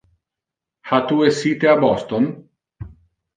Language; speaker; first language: Interlingua; non-native, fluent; Italian